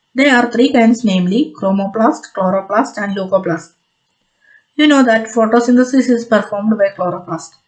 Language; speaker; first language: English; non-native, local second language; Malayalam